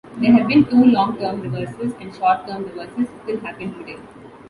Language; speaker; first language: English; non-native, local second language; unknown